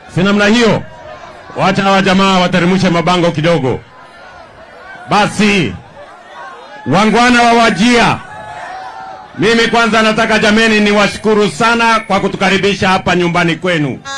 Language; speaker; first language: Swahili; non-native, local second language; Kalenjin